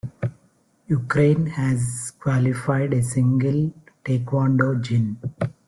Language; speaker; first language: English; non-native, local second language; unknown